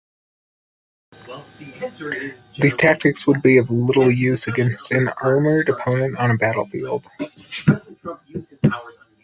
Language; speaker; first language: English; native; English